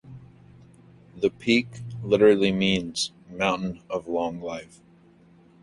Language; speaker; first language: English; native; English